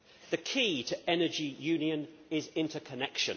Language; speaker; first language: English; native; English